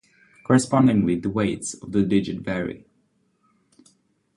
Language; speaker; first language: English; non-native, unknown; Czech